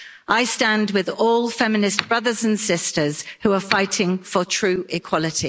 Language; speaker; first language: English; native; English